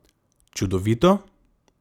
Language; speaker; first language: Slovenian; non-native, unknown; Macedonian